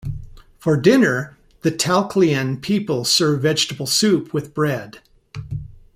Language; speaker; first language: English; native; English